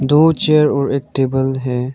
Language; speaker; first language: Hindi; non-native, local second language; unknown